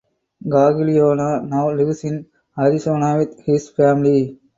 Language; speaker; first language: English; non-native, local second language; Tamil